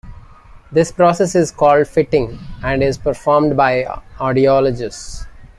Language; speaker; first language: English; non-native, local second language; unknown